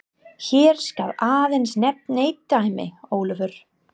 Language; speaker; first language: Icelandic; non-native, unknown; English